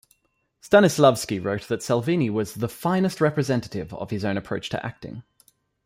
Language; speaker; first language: English; native; English